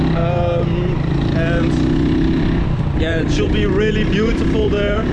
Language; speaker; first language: English; non-native, fluent; Dutch